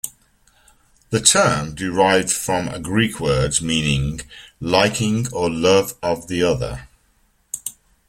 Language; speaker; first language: English; native; English